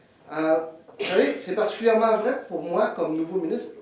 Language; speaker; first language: French; native; French